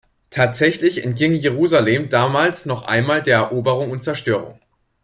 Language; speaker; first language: German; native; German